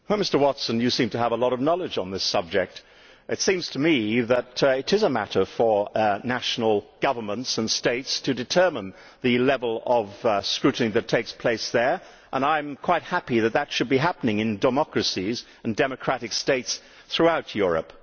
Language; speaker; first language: English; native; English